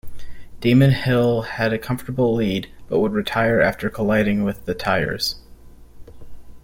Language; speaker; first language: English; native; English